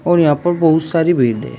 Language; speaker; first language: Hindi; native; Hindi